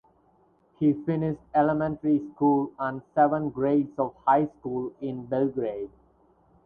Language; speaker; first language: English; non-native, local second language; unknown